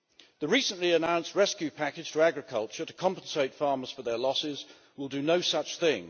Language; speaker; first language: English; native; English